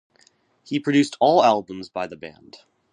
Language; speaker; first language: English; native; English